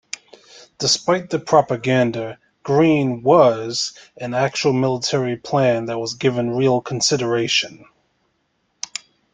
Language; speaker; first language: English; native; English